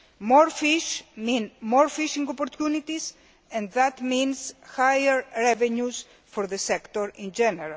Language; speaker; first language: English; non-native, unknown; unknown